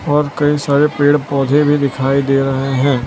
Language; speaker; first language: Hindi; non-native, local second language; Gujarati